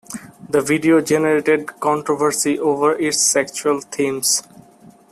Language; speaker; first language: English; non-native, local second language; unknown